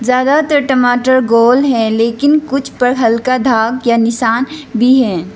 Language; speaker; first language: Hindi; non-native, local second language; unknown